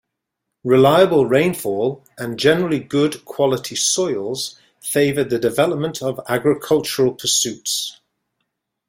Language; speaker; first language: English; native; English